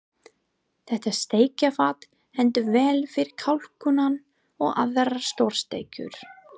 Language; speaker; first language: Icelandic; non-native, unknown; English